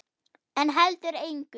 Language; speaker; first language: Icelandic; non-native, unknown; German